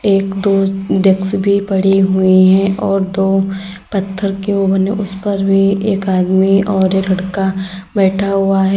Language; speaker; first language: Hindi; native; Hindi